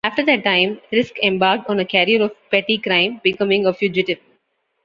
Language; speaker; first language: English; non-native, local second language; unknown